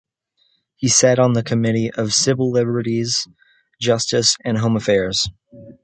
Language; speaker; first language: English; native; English